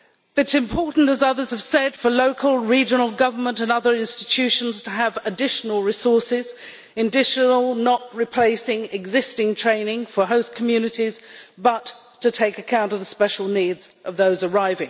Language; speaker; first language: English; native; English